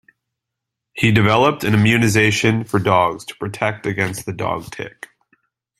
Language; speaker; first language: English; native; English